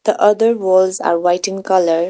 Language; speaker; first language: English; non-native, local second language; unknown